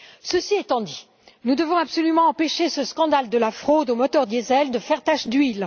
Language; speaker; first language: French; native; French